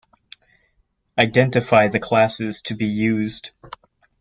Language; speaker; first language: English; native; English